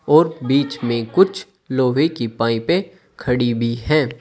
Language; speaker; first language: Hindi; native; Hindi